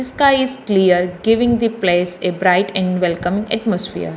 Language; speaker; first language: English; non-native, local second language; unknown